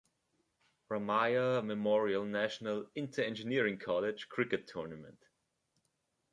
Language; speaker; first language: English; native; English